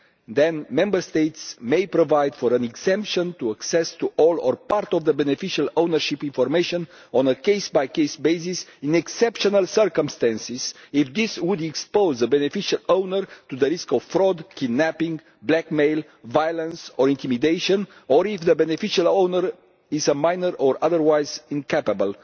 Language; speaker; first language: English; non-native, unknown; Romanian